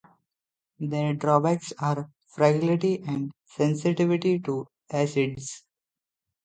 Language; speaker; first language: English; non-native, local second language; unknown